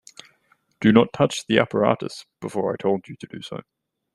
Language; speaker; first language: English; native; English